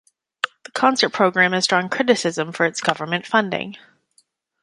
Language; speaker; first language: English; native; English